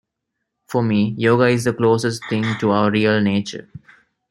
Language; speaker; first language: English; non-native, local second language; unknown